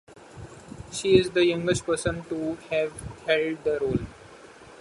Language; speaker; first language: English; non-native, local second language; Marathi